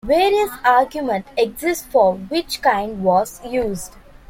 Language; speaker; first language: English; non-native, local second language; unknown